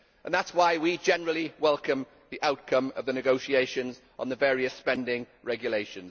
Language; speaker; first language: English; native; English